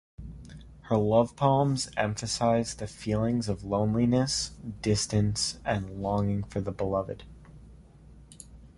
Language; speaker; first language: English; native; English